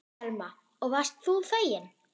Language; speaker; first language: Icelandic; non-native, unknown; German